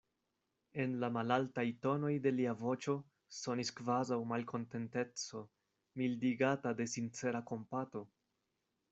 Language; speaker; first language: Esperanto; non-native, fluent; Spanish